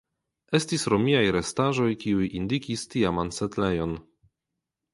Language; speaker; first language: Esperanto; non-native, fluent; Polish